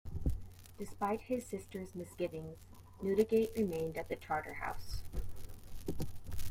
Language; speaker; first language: English; native; English